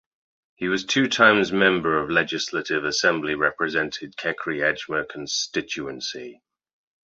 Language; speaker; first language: English; native; English